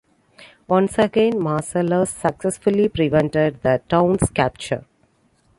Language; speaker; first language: English; non-native, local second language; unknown